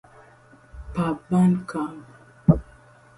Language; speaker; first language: English; non-native, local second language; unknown